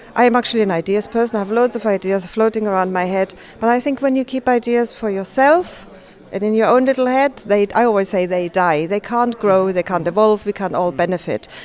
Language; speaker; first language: English; non-native, fluent; German